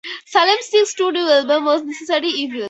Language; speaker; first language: English; native; English